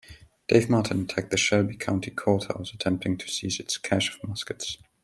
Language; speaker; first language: English; non-native, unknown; German